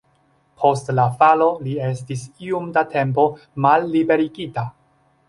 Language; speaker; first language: Esperanto; non-native, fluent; Chinese